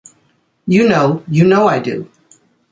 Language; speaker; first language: English; native; English